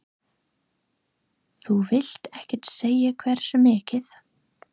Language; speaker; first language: Icelandic; non-native, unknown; English